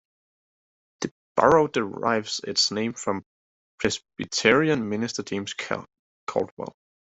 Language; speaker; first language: English; native; English